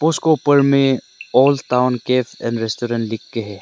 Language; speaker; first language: Hindi; non-native, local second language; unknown